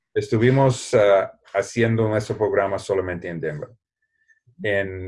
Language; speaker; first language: Spanish; non-native, fluent; English